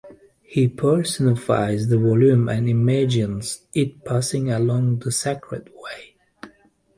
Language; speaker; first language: English; native; English